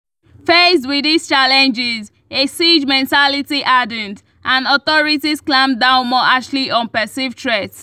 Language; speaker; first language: English; non-native, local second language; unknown